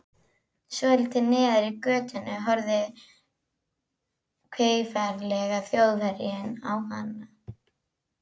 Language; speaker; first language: Icelandic; native; Icelandic